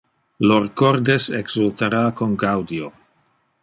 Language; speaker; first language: Interlingua; non-native, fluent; Dutch